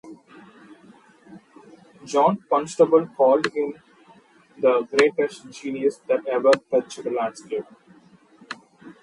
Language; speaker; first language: English; non-native, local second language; Tamil